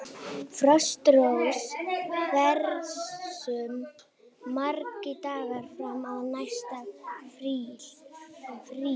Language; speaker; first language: Icelandic; native; Icelandic